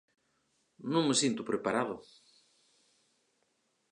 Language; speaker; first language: Galician; native; Galician